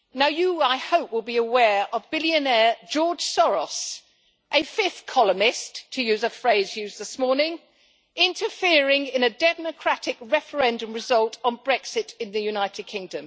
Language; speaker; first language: English; native; English